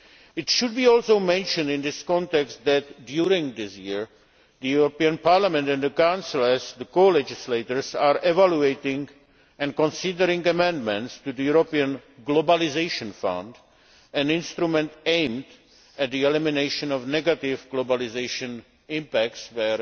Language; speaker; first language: English; non-native, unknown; Czech